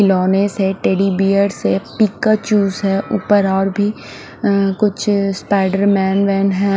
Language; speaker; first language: Hindi; non-native, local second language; Punjabi